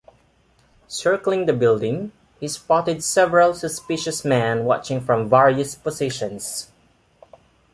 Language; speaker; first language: English; non-native, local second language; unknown